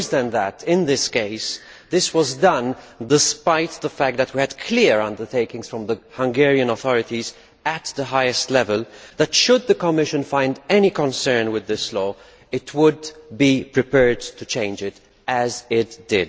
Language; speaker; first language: English; non-native, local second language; Maltese